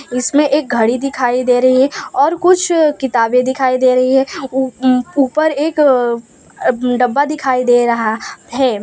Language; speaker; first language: Hindi; non-native, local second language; Gujarati